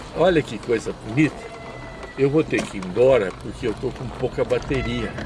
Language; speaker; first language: Portuguese; non-native, fluent; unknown